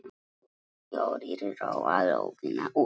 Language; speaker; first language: Icelandic; non-native, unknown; Polish